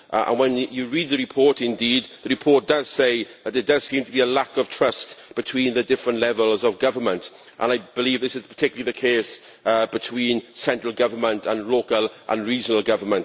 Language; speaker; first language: English; native; English